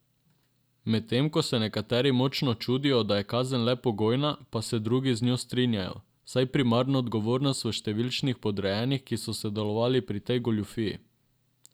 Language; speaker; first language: Slovenian; non-native, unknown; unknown